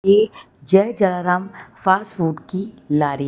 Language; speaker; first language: Hindi; non-native, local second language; Gujarati